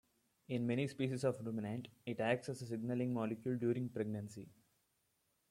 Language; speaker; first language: English; non-native, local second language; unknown